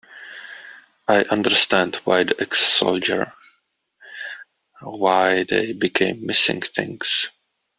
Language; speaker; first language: English; non-native, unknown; Czech